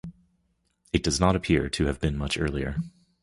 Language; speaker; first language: English; native; English